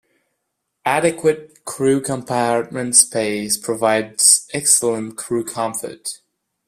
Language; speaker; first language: English; non-native, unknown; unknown